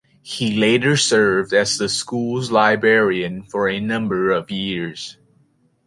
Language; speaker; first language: English; native; English